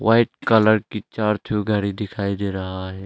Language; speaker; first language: Hindi; early bilingual, other home language; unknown